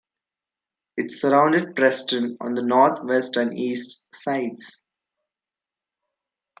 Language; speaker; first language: English; non-native, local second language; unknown